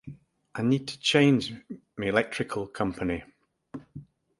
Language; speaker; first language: English; native; English